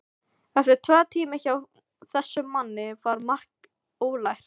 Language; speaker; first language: Icelandic; non-native, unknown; Filipino